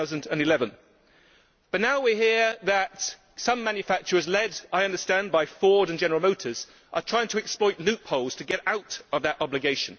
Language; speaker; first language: English; native; English